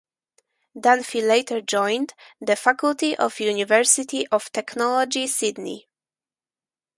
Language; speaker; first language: English; non-native, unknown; Polish